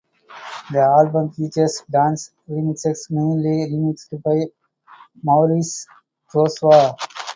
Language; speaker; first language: English; non-native, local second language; Tamil